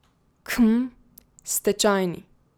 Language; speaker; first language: Slovenian; native; Slovenian